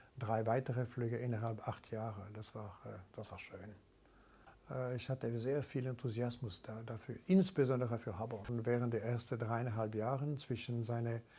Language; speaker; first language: German; non-native, local second language; French